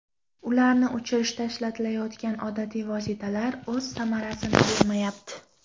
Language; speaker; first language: Uzbek; non-native, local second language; Kara-Kalpak